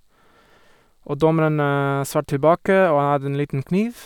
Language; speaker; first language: Norwegian; non-native, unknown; Portuguese